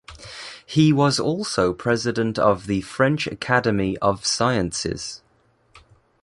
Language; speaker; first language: English; native; English